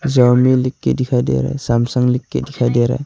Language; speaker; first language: Hindi; non-native, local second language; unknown